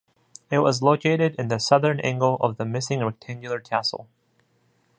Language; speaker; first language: English; non-native, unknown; Japanese